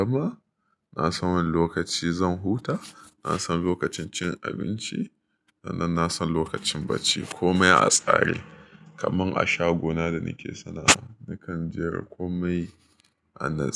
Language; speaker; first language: Hausa; native; Hausa